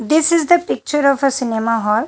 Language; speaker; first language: English; non-native, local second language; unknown